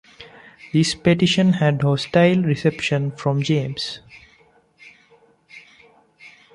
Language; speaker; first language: English; non-native, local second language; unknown